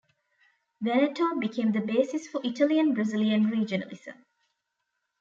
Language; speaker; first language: English; non-native, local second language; Tamil